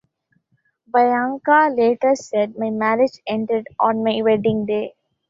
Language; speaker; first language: English; non-native, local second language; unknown